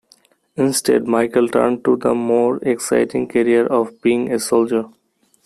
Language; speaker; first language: English; non-native, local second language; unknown